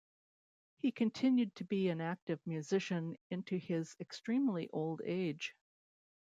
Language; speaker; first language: English; native; English